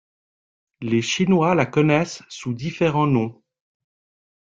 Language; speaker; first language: French; native; French